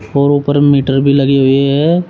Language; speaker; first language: Hindi; native; Hindi